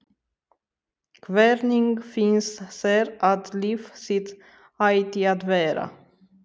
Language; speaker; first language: Icelandic; non-native, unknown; Romanian